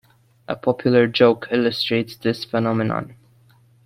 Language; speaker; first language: English; non-native, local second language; Maltese